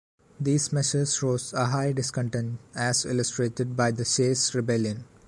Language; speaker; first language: English; non-native, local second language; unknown